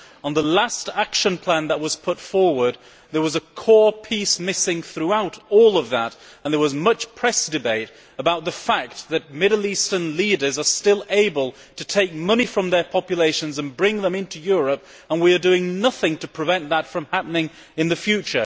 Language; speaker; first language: English; native; English